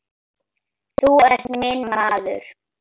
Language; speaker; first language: Icelandic; native; Icelandic